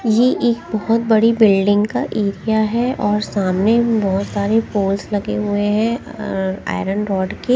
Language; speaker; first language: Hindi; non-native, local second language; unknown